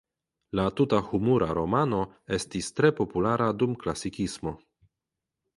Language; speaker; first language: Esperanto; non-native, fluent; Polish